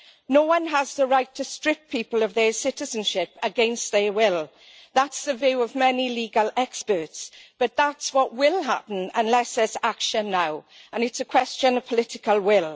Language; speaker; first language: English; native; English